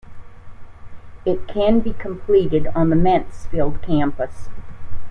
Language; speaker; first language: English; native; English